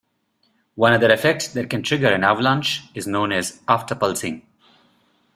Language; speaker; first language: English; non-native, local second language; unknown